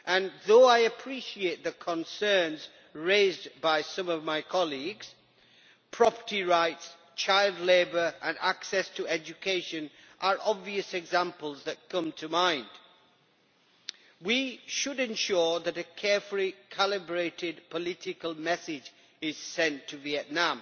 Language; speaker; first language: English; native; English